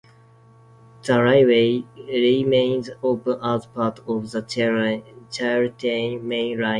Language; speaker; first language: English; non-native, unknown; Japanese